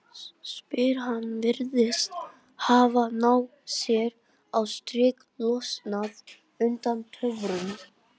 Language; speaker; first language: Icelandic; native; Icelandic